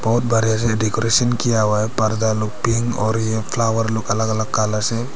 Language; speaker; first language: Hindi; non-native, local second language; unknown